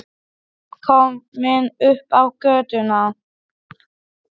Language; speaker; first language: Icelandic; non-native, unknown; Polish